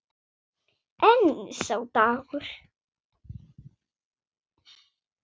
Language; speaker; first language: Icelandic; non-native, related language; Swedish